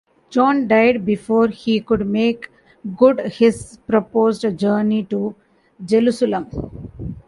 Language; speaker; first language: English; non-native, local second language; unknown